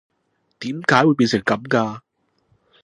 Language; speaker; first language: Cantonese; non-native, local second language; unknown